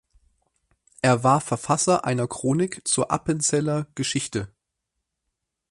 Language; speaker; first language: German; native; German